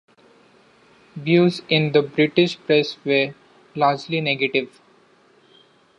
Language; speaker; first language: English; non-native, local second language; Marathi